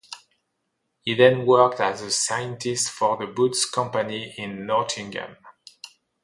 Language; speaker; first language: English; non-native, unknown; French